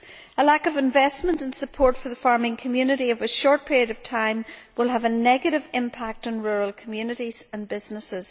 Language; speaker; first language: English; native; English